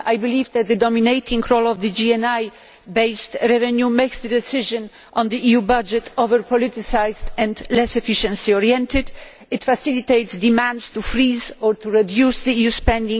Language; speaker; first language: English; non-native, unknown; Polish